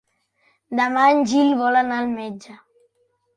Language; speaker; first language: Catalan; native; Catalan